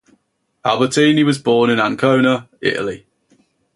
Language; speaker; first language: English; native; English